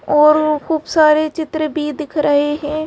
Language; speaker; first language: Hindi; native; Hindi